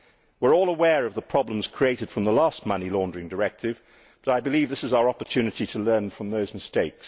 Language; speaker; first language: English; native; English